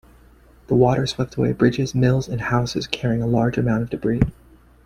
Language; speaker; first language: English; native; English